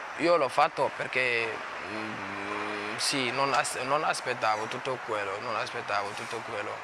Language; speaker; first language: Italian; non-native, fluent; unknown